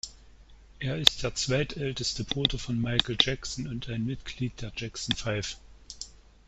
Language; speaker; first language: German; native; German